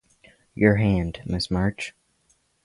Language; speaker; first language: English; native; English